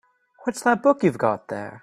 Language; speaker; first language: English; native; English